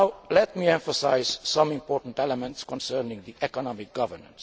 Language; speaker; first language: English; non-native, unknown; Hungarian